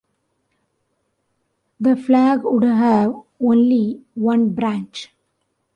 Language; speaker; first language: English; non-native, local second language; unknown